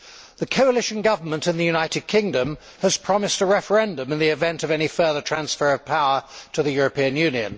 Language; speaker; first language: English; native; English